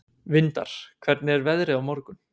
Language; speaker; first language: Icelandic; native; Icelandic